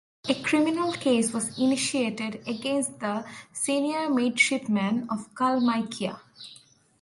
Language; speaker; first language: English; non-native, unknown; Bangla